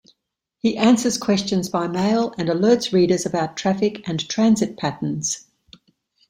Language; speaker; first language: English; native; English